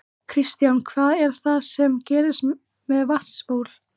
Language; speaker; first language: Icelandic; native; Icelandic